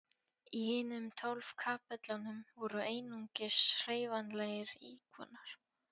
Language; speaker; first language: Icelandic; non-native, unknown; Polish